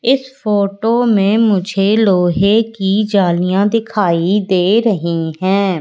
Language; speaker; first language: Hindi; native; Hindi